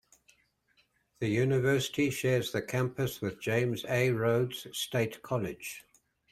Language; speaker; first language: English; native; English